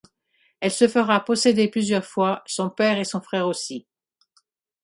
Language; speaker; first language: French; non-native, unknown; English